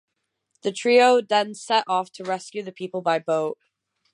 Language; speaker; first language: English; non-native, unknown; Danish